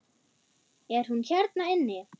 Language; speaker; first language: Icelandic; non-native, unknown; German